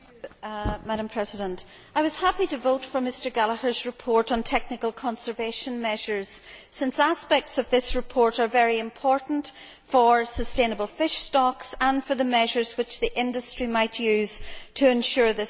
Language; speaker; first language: English; native; English